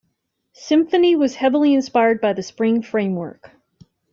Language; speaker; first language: English; native; English